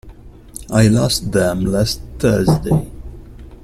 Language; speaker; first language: English; non-native, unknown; Italian